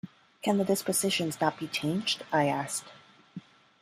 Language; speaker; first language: English; non-native, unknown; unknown